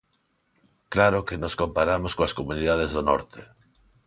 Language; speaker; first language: Galician; non-native, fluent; Spanish